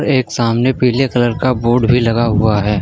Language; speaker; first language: Hindi; native; Hindi